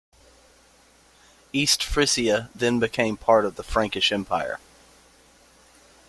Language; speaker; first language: English; native; English